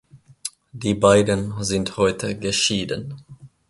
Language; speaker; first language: German; non-native, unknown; Finnish